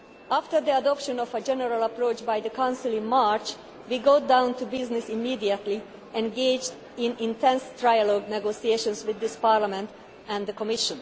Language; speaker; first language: English; non-native, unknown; Hungarian